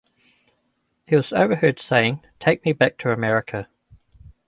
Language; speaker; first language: English; native; English